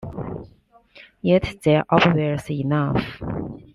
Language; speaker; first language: English; non-native, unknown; Chinese